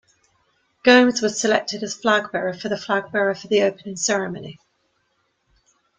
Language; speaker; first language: English; native; English